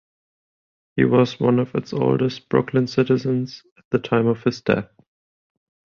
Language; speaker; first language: English; non-native, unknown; German